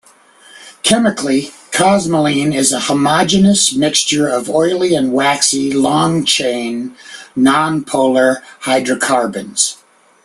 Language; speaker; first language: English; native; English